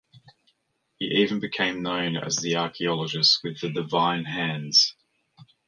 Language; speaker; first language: English; native; English